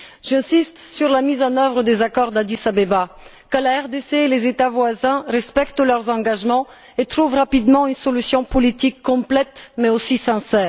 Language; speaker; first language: French; non-native, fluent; Bulgarian